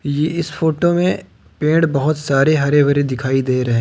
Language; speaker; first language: Hindi; native; Hindi